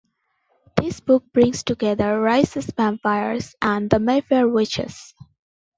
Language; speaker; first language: English; non-native, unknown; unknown